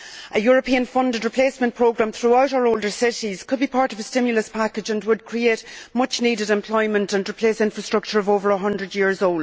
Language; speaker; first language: English; native; English